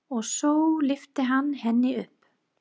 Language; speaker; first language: Icelandic; non-native, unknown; English